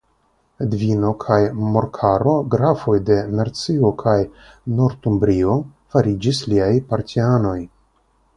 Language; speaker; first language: Esperanto; non-native, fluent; Russian